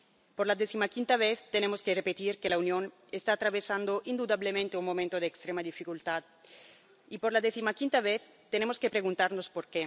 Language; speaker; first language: Spanish; non-native, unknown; Italian